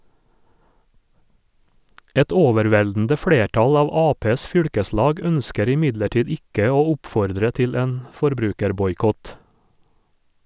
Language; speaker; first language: Norwegian; native; Norwegian